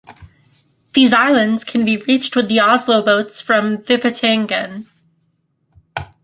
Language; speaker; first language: English; native; English